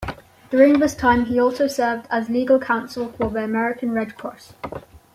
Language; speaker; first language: English; native; English